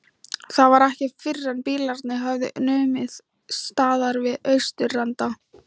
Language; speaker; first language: Icelandic; non-native, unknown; Thai